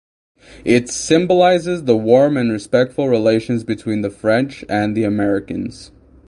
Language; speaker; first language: English; native; English